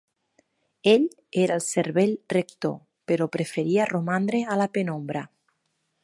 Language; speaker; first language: Catalan; native; Catalan